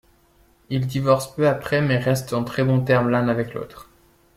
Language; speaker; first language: French; native; French